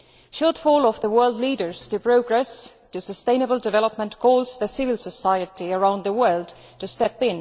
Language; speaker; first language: English; non-native, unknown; Estonian